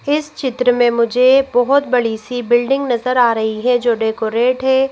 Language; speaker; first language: Hindi; native; Hindi